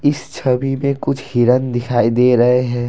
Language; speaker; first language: Hindi; non-native, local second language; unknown